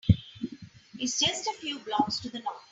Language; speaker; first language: English; non-native, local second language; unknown